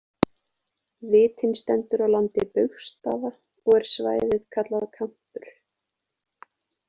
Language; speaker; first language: Icelandic; native; Icelandic